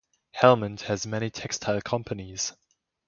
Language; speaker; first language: English; non-native, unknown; German